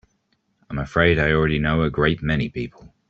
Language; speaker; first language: English; native; English